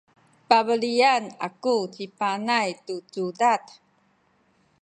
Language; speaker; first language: Sakizaya; non-native, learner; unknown